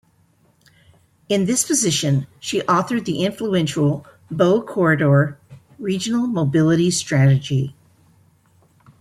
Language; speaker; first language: English; native; English